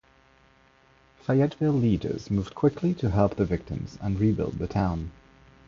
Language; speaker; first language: English; non-native, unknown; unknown